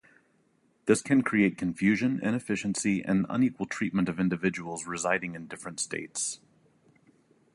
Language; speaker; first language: English; native; English